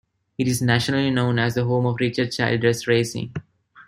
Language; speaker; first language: English; non-native, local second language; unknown